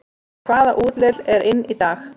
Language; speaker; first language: Icelandic; native; Icelandic